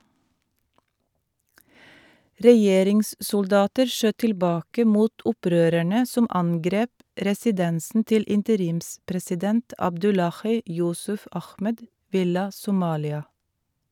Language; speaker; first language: Norwegian; native; Norwegian